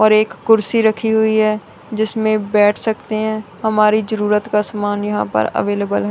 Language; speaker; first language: Hindi; non-native, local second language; Punjabi